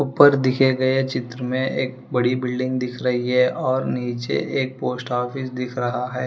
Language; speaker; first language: Hindi; non-native, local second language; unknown